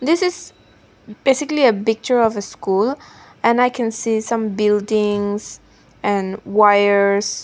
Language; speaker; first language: English; non-native, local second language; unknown